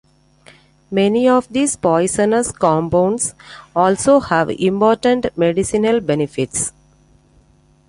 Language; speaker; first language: English; non-native, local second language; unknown